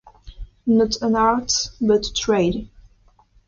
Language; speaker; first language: English; non-native, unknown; French